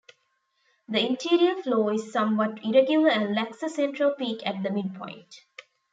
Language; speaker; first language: English; non-native, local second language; Tamil